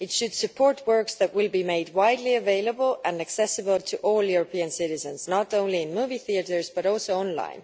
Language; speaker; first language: English; non-native, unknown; Estonian